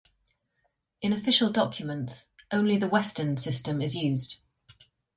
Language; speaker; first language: English; native; English